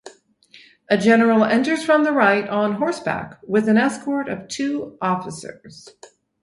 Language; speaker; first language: English; native; English